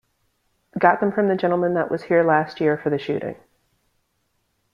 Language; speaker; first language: English; native; English